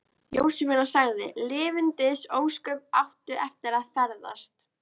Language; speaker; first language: Icelandic; native; Icelandic